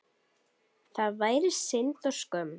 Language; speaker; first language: Icelandic; native; Icelandic